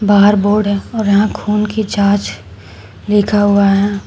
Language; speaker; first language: Hindi; native; Hindi